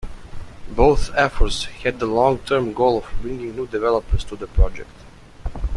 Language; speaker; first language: English; native; English